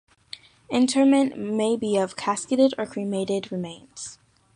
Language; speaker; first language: English; native; English